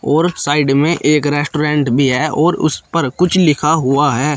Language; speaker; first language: Hindi; native; Hindi